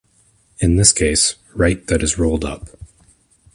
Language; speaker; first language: English; native; English